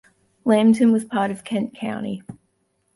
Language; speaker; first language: English; native; English